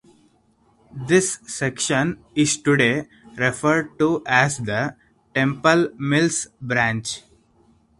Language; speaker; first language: English; non-native, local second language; Hindi